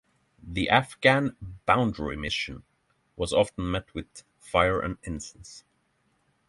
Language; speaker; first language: English; non-native, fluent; Norwegian